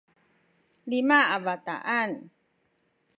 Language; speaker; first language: Sakizaya; non-native, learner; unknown